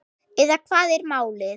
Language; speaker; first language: Icelandic; non-native, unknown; German